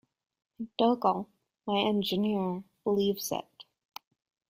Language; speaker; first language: English; native; English